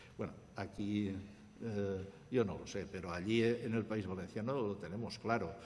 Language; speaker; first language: Spanish; non-native, local second language; Catalan